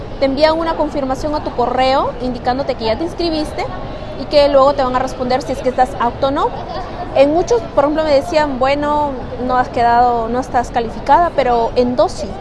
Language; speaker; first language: Spanish; native; Spanish